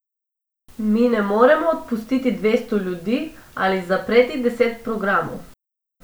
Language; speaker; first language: Slovenian; non-native, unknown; Macedonian